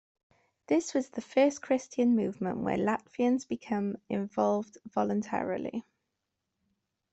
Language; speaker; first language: English; non-native, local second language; Welsh